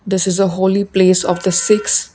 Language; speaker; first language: English; non-native, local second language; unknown